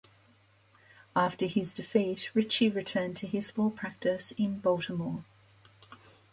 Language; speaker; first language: English; native; English